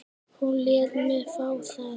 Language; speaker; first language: Icelandic; native; Icelandic